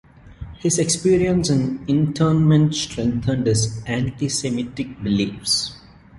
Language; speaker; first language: English; non-native, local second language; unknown